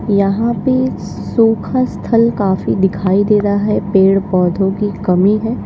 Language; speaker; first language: Hindi; native; Hindi